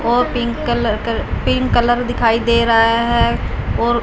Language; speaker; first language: Hindi; non-native, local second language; Punjabi